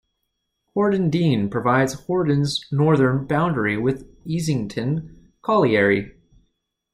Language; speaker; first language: English; native; English